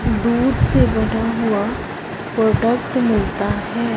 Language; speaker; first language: Hindi; non-native, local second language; Punjabi